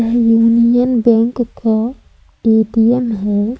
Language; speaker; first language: Hindi; native; Hindi